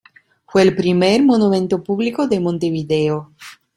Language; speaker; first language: Spanish; non-native, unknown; Italian